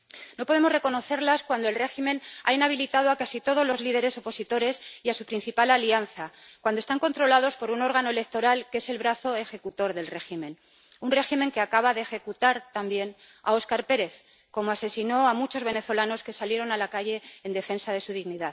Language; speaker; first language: Spanish; native; Spanish